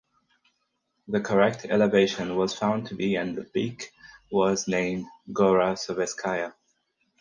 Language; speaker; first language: English; non-native, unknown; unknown